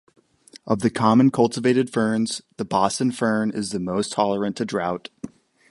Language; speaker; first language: English; native; English